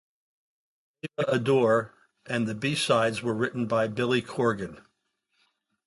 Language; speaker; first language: English; native; English